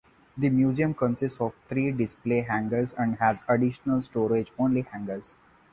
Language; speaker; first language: English; non-native, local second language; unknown